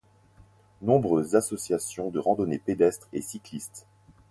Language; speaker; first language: French; native; French